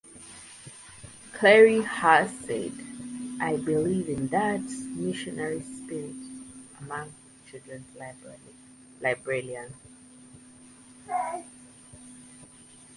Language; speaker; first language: English; native; English